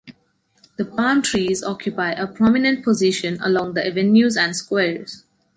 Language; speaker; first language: English; non-native, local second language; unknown